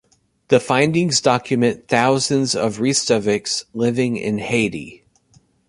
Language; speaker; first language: English; native; English